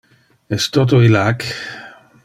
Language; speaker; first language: Interlingua; non-native, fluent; Dutch